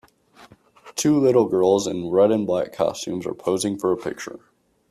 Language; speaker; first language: English; native; English